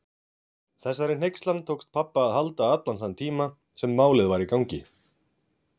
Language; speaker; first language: Icelandic; native; Icelandic